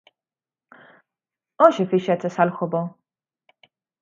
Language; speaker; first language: Galician; native; Galician